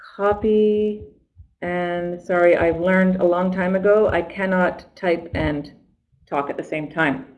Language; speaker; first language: English; native; English